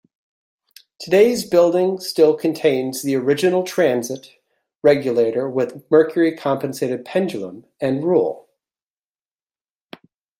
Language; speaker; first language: English; native; English